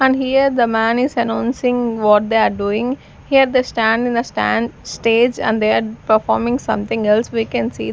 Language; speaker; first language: English; non-native, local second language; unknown